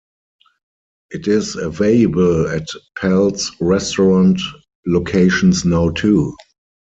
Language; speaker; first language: English; non-native, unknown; German